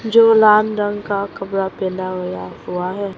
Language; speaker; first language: Hindi; non-native, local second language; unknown